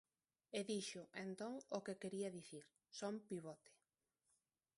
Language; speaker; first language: Galician; non-native, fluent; Spanish